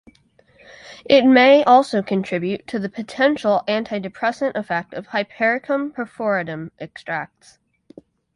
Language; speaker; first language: English; native; English